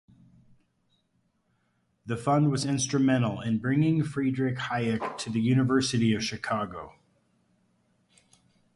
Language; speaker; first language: English; native; English